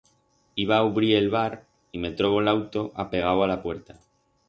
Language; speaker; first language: Aragonese; non-native, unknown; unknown